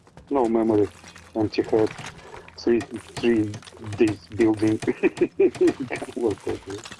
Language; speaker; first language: English; non-native, learner; Russian